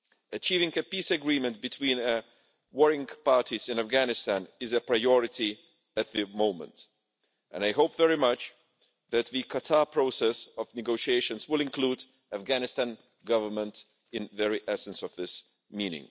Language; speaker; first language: English; non-native, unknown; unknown